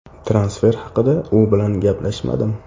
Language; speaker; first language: Uzbek; native; Uzbek